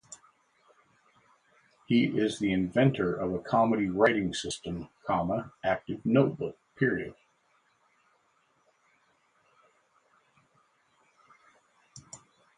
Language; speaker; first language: English; native; English